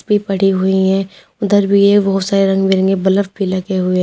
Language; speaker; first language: Hindi; native; Hindi